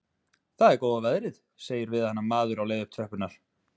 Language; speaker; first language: Icelandic; native; Icelandic